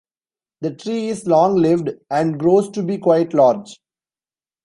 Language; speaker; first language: English; non-native, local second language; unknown